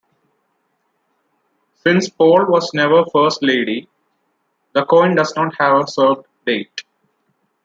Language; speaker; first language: English; non-native, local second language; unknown